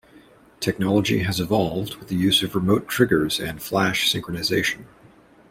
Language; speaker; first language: English; native; English